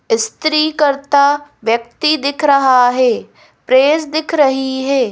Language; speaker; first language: Hindi; native; Hindi